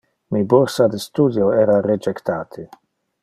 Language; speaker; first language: Interlingua; non-native, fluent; Dutch